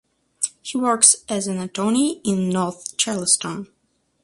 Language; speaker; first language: English; non-native, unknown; Russian